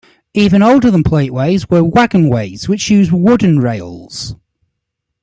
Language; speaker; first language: English; native; English